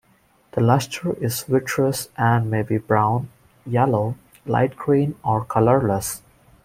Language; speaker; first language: English; non-native, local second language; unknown